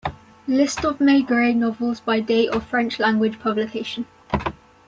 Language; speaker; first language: English; native; English